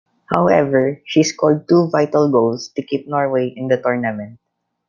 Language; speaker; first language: English; non-native, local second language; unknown